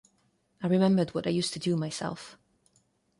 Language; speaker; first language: English; non-native, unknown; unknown